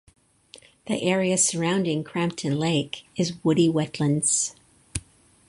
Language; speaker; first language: English; native; English